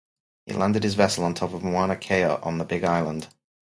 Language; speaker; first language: English; native; English